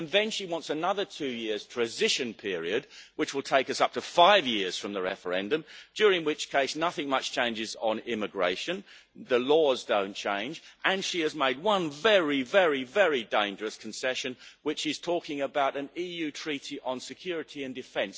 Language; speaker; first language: English; native; English